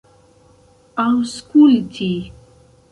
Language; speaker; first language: Esperanto; non-native, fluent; Central Kurdish